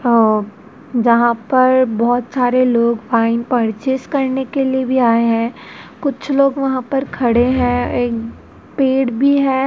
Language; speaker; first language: Hindi; native; Hindi